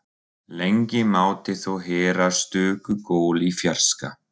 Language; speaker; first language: Icelandic; non-native, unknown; German